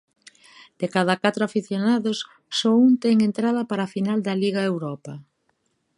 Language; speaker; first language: Galician; native; Galician